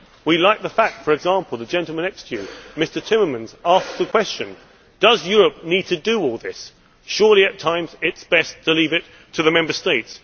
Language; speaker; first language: English; native; English